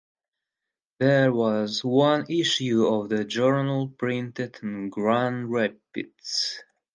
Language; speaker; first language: English; non-native, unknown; Russian